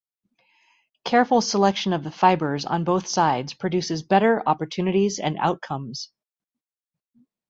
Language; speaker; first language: English; native; English